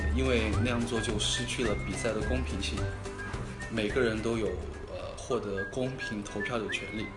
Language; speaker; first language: Chinese; native; Chinese